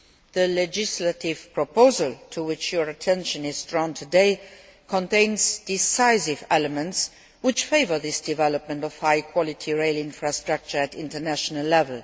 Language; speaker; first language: English; non-native, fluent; Luxembourgish